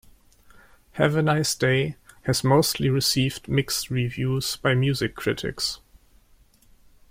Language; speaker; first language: English; non-native, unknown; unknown